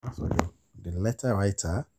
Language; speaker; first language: English; non-native, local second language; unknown